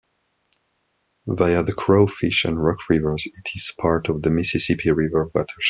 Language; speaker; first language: English; non-native, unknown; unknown